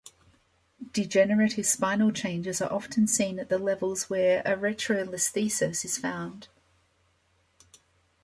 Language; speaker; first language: English; native; English